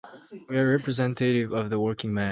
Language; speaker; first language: English; native; English